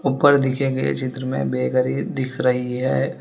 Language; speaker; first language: Hindi; non-native, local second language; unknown